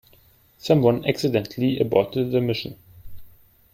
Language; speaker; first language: English; non-native, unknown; German